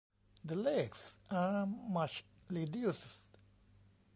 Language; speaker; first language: English; non-native, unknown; Thai